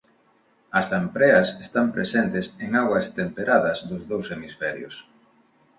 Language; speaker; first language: Galician; non-native, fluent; Spanish